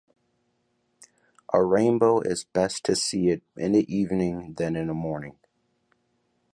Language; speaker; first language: English; native; English